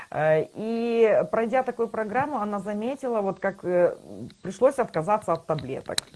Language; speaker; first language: Russian; native; Russian